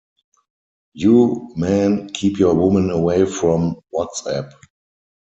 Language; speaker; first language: English; non-native, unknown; German